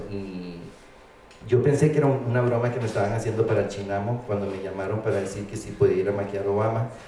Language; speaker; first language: Spanish; early bilingual, heritage; Spanish